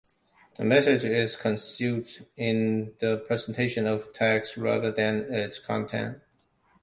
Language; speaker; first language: English; non-native, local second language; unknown